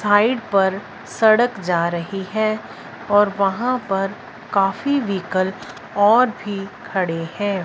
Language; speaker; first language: Hindi; non-native, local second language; Punjabi